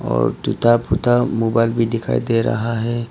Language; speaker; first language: Hindi; non-native, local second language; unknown